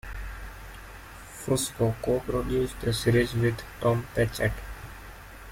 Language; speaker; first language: English; non-native, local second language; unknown